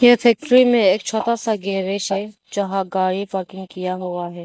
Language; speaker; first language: Hindi; non-native, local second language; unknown